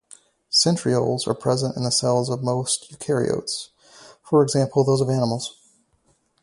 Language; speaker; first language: English; native; English